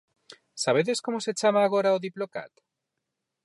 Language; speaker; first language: Galician; non-native, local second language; Spanish